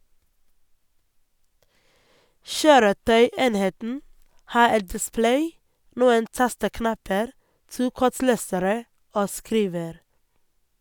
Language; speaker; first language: Norwegian; non-native, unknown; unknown